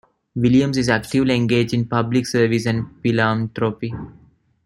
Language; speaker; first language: English; non-native, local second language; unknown